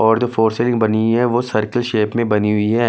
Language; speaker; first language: Hindi; native; Hindi